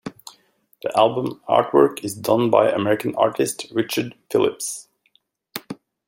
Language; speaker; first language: English; native; English